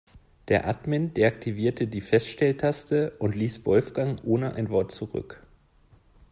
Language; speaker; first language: German; native; German